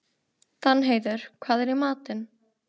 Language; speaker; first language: Icelandic; native; Icelandic